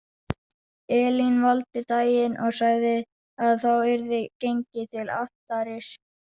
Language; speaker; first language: Icelandic; non-native, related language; Danish